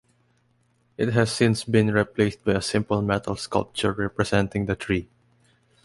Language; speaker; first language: English; non-native, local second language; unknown